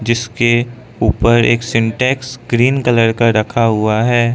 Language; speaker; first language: Hindi; non-native, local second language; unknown